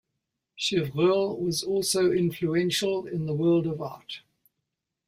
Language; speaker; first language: English; native; English